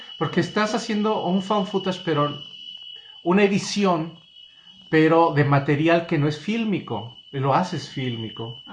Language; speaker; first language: Spanish; native; Spanish